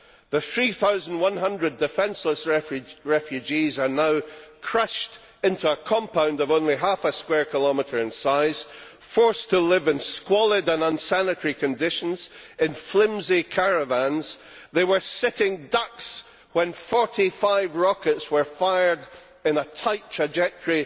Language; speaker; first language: English; native; English